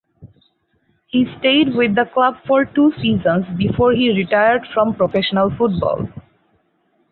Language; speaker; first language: English; non-native, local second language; Bangla